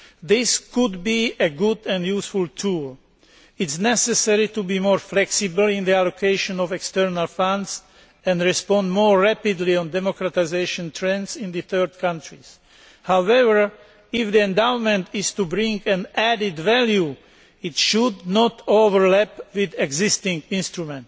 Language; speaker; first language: English; non-native, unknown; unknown